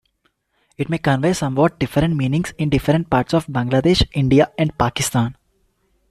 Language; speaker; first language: English; non-native, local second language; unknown